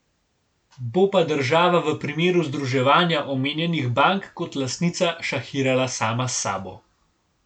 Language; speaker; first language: Slovenian; native; Slovenian